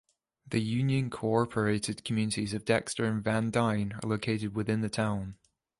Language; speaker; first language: English; native; English